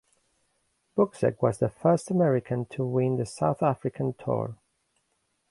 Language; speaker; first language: English; non-native, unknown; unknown